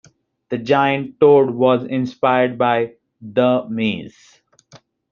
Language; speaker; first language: English; non-native, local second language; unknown